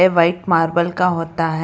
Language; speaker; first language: Hindi; non-native, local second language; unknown